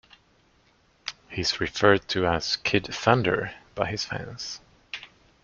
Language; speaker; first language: English; non-native, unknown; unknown